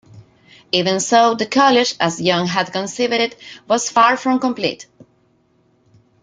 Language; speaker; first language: English; non-native, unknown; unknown